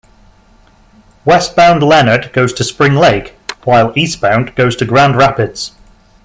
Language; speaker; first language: English; native; English